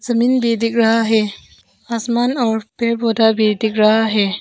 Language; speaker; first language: Hindi; non-native, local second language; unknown